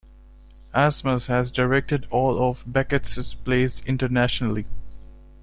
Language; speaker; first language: English; non-native, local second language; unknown